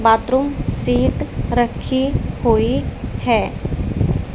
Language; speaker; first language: Hindi; native; Hindi